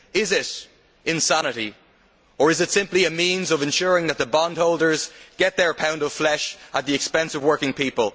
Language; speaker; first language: English; native; English